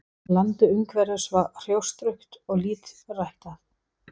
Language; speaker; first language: Icelandic; non-native, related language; Danish